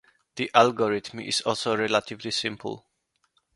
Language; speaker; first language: English; non-native, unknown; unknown